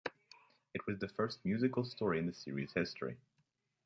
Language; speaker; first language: English; native; English